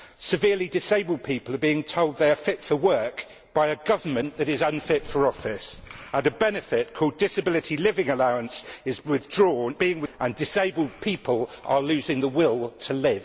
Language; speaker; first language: English; native; English